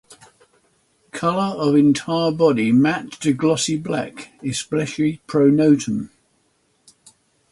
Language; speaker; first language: English; native; English